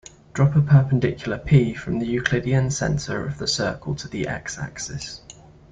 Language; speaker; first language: English; native; English